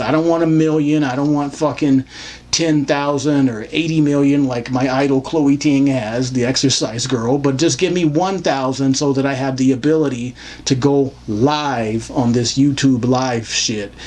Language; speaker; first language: English; native; English